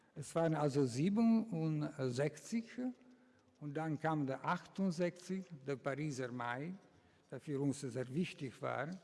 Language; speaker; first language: German; non-native, fluent; Italian